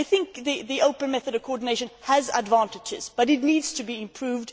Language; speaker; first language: English; non-native, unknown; Swedish